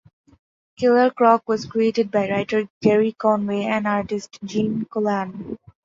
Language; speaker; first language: English; non-native, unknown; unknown